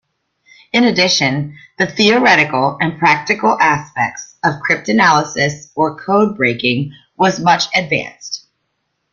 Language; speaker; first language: English; native; English